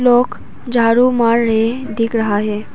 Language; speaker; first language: Hindi; non-native, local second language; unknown